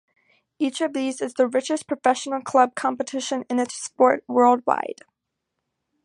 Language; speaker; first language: English; native; English